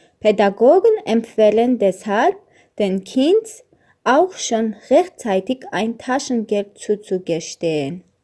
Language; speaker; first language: German; non-native, learner; Armenian